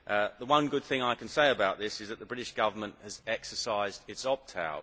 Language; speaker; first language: English; native; English